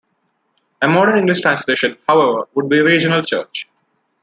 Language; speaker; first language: English; non-native, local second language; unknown